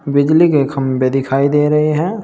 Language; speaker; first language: Hindi; native; Hindi